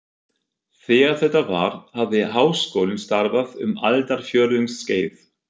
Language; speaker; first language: Icelandic; non-native, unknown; German